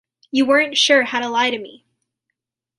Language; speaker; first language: English; native; English